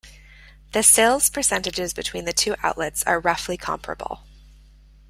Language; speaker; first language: English; native; English